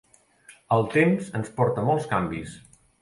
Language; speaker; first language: Catalan; native; Catalan